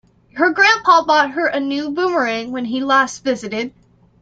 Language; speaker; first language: English; native; English